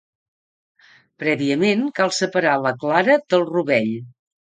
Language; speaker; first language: Catalan; native; Catalan